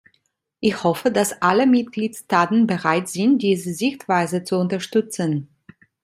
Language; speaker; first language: German; non-native, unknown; Italian